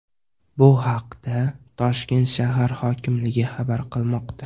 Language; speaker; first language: Uzbek; native; Uzbek